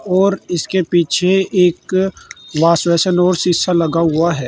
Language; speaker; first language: Hindi; native; Hindi